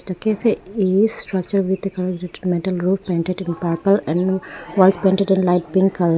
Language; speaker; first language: English; non-native, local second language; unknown